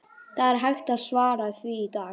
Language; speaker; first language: Icelandic; native; Icelandic